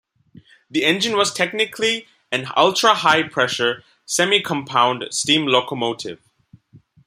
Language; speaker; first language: English; non-native, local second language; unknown